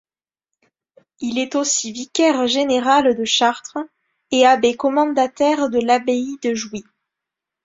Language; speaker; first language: French; native; French